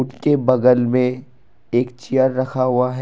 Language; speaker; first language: Hindi; non-native, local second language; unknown